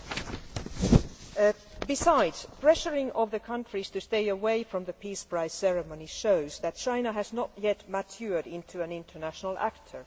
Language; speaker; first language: English; non-native, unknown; Finnish